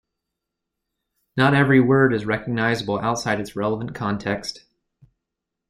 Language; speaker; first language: English; native; English